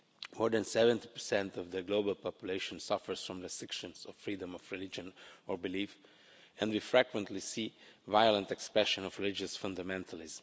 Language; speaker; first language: English; non-native, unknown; Romanian